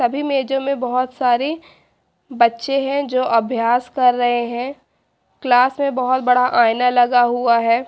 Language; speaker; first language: Hindi; native; Hindi